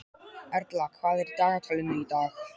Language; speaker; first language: Icelandic; non-native, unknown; Polish